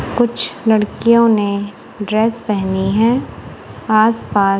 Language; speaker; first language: Hindi; non-native, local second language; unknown